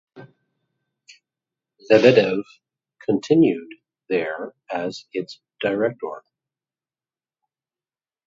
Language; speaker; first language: English; native; English